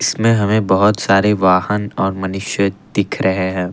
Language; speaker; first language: Hindi; non-native, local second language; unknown